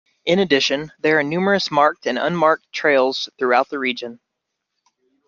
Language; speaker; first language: English; native; English